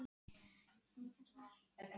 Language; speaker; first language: Icelandic; native; Icelandic